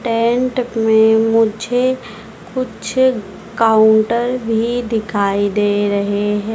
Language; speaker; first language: Hindi; native; Hindi